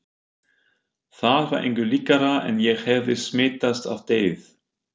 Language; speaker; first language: Icelandic; non-native, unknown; German